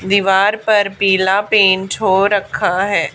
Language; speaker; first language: Hindi; native; Hindi